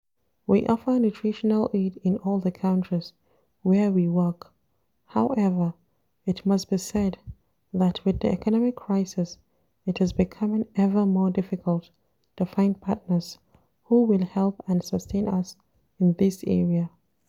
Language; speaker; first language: English; non-native, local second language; Hausa